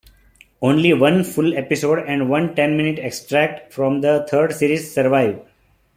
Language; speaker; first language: English; non-native, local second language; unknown